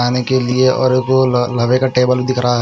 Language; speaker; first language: Hindi; non-native, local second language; Punjabi